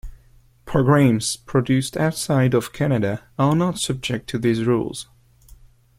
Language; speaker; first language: English; non-native, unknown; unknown